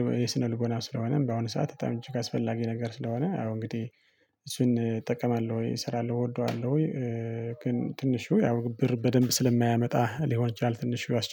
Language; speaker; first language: Amharic; non-native, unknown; Tigrinya